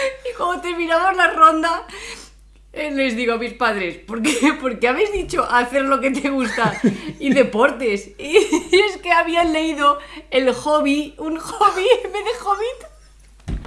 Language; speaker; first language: Spanish; native; Spanish